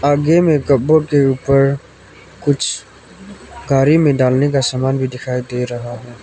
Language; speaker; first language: Hindi; non-native, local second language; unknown